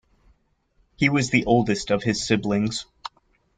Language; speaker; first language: English; native; English